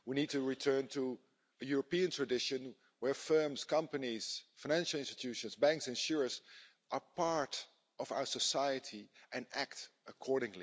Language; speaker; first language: English; non-native, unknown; Dutch